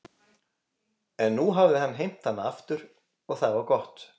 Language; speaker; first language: Icelandic; native; Icelandic